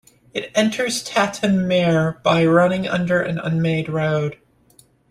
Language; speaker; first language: English; native; English